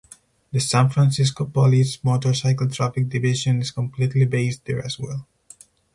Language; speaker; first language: English; non-native, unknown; Spanish